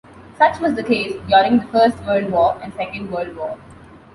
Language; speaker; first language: English; non-native, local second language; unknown